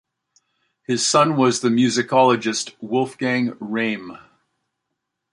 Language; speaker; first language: English; native; English